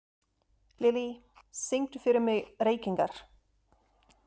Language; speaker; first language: Icelandic; non-native, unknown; German